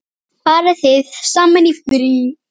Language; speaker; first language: Icelandic; native; Icelandic